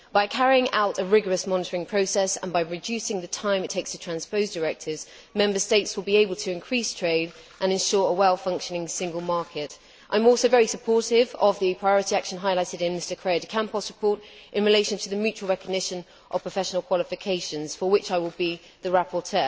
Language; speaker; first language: English; native; English